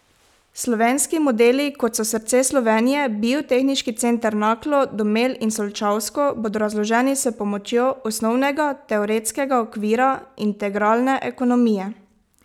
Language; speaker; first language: Slovenian; native; Slovenian